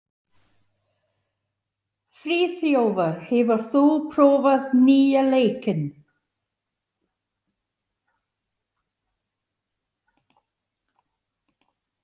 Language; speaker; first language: Icelandic; non-native, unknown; English